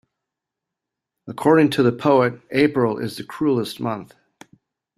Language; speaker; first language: English; native; English